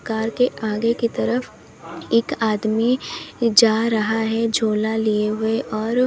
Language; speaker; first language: Hindi; native; Hindi